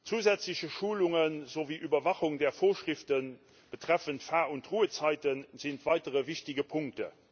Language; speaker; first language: German; non-native, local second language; Luxembourgish